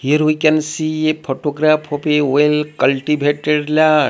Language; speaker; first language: English; non-native, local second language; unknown